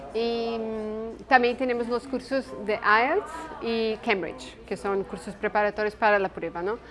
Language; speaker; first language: Spanish; non-native, related language; Portuguese